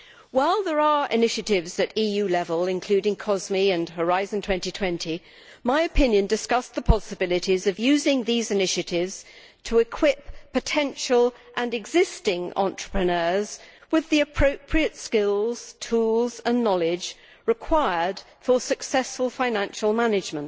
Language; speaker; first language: English; native; English